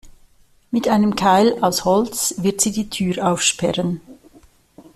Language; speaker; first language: German; native; German